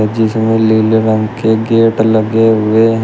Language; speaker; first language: Hindi; native; Hindi